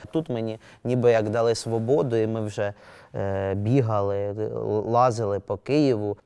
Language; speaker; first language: Ukrainian; non-native, local second language; Russian